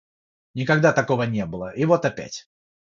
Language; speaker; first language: Russian; non-native, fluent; Georgian